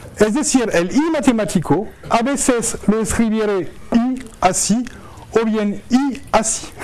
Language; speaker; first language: Spanish; non-native, fluent; French